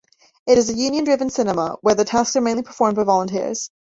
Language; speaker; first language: English; native; English